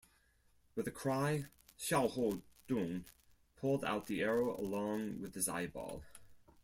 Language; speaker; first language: English; non-native, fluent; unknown